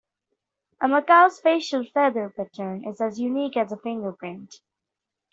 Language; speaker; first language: English; non-native, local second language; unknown